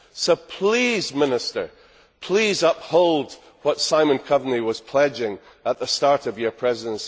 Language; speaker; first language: English; native; English